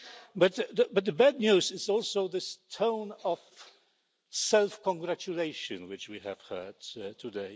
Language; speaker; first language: English; non-native, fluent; Polish